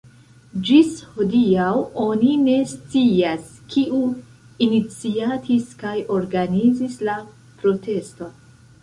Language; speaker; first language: Esperanto; non-native, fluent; Central Kurdish